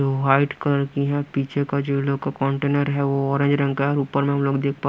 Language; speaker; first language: Hindi; non-native, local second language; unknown